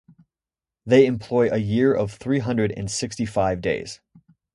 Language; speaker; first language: English; native; English